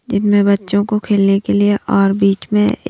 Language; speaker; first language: Hindi; native; Hindi